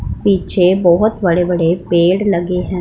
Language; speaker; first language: Hindi; non-native, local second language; Punjabi